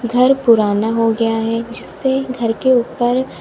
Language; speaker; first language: Hindi; native; Hindi